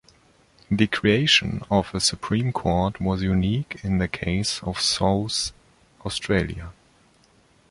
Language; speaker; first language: English; non-native, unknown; German